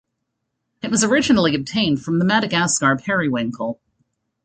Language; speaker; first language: English; native; English